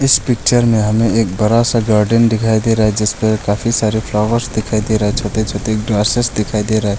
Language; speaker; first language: Hindi; non-native, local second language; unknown